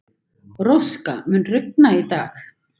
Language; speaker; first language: Icelandic; native; Icelandic